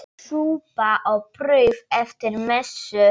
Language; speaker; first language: Icelandic; non-native, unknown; Polish